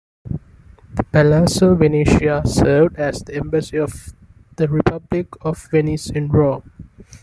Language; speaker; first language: English; non-native, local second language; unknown